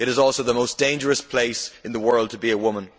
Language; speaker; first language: English; native; English